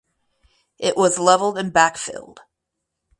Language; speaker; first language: English; native; English